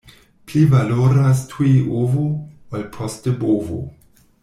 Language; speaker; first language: Esperanto; non-native, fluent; German